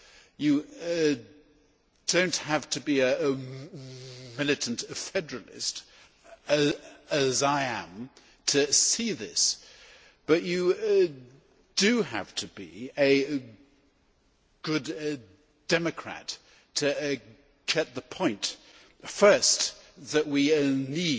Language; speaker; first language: English; native; English